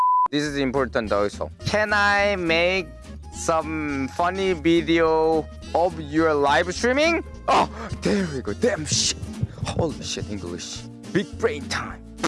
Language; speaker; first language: English; non-native, learner; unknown